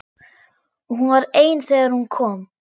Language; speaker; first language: Icelandic; non-native, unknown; German